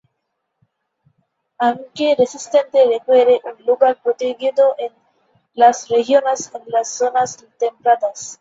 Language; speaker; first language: Spanish; non-native, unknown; Bangla